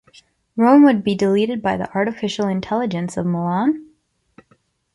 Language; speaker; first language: English; native; English